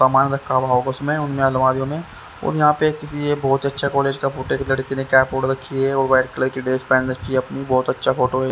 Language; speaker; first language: Hindi; native; Hindi